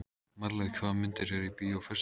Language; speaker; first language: Icelandic; native; Icelandic